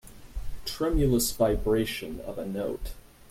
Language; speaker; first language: English; native; English